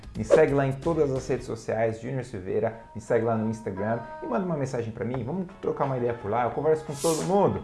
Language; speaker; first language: Portuguese; native; Portuguese